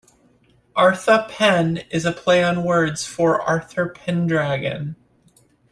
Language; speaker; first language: English; native; English